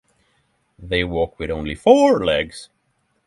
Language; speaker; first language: English; non-native, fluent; Norwegian